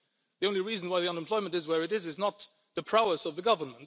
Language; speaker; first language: English; non-native, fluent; Luxembourgish